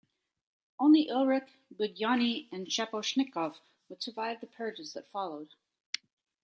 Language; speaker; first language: English; native; English